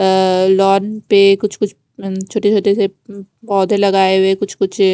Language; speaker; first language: Hindi; non-native, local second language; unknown